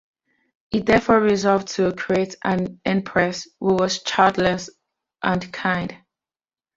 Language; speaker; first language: English; native; English